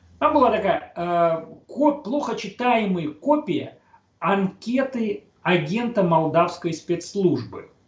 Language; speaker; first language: Russian; native; Russian